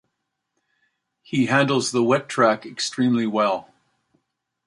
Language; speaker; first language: English; native; English